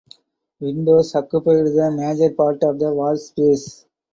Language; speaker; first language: English; non-native, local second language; Tamil